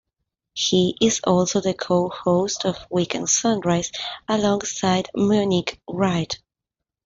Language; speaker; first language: English; non-native, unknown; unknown